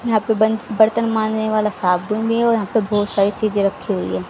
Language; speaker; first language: Hindi; native; Hindi